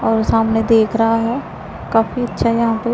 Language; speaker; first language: Hindi; non-native, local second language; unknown